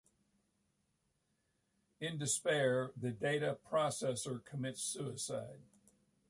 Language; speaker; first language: English; native; English